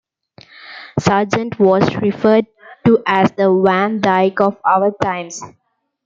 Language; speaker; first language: English; non-native, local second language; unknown